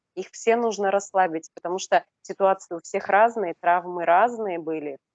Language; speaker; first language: Russian; native; Russian